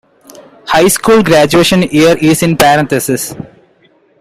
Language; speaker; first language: English; non-native, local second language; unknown